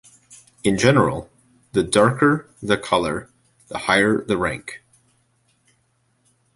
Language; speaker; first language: English; native; English